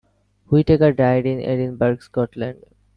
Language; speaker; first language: English; non-native, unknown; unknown